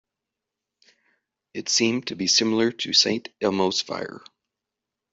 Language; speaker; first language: English; native; English